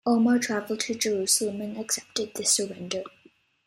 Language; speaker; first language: English; native; English